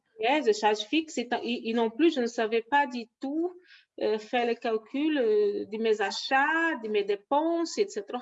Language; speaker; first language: French; non-native, fluent; Portuguese